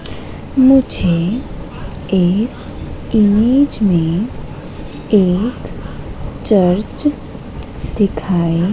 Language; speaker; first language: Hindi; native; Hindi